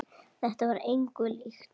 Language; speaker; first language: Icelandic; native; Icelandic